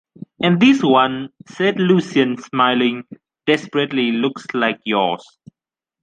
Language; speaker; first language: English; native; English